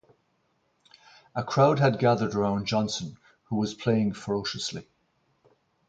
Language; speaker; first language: English; native; English